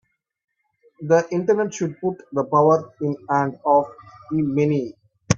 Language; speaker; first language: English; non-native, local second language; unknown